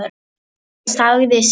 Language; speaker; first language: Icelandic; non-native, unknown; Polish